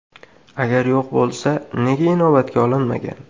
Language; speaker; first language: Uzbek; native; Uzbek